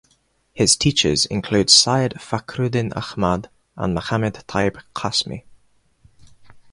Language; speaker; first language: English; non-native, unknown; Spanish